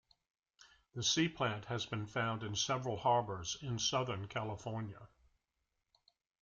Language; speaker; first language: English; native; English